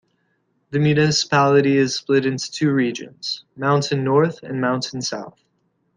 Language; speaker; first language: English; native; English